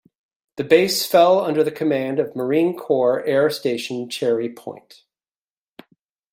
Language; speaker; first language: English; native; English